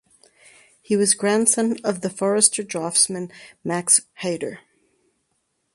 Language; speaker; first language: English; native; English